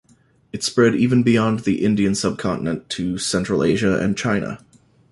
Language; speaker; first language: English; native; English